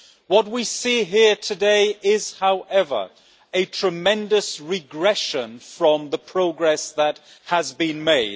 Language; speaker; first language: English; native; English